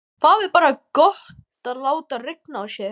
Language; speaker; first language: Icelandic; native; Icelandic